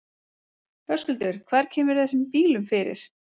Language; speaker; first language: Icelandic; native; Icelandic